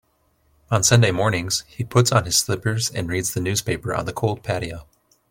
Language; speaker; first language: English; native; English